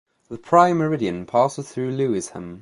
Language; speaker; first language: English; native; English